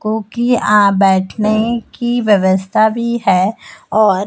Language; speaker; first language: Hindi; native; Hindi